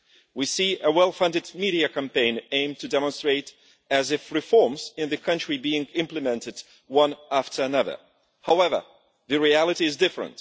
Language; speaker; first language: English; non-native, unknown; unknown